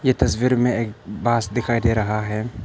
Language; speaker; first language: Hindi; non-native, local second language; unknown